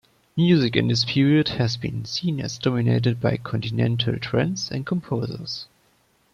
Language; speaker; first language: English; non-native, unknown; German